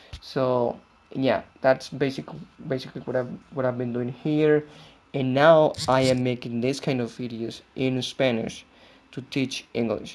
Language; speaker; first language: English; non-native, fluent; Spanish